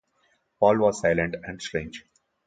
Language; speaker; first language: English; non-native, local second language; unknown